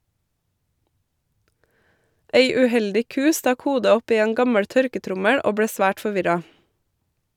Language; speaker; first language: Norwegian; native; Norwegian